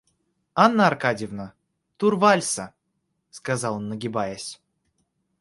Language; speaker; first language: Russian; native; Russian